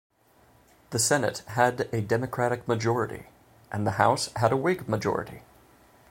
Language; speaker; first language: English; native; English